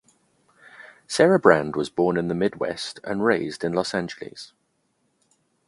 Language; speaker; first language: English; native; English